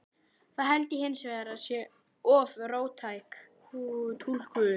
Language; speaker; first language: Icelandic; native; Icelandic